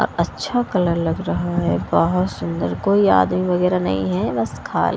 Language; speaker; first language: Hindi; non-native, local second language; Punjabi